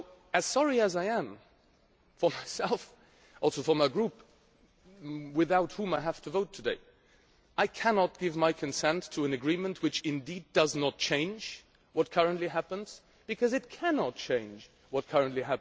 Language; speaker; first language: English; non-native, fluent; Luxembourgish